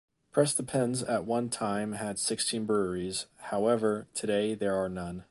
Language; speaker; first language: English; native; English